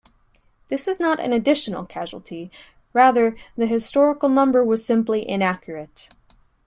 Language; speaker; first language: English; native; English